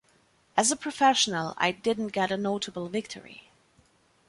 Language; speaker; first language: English; non-native, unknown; German